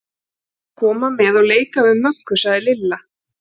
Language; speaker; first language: Icelandic; native; Icelandic